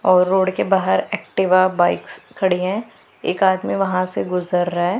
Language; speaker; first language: Hindi; non-native, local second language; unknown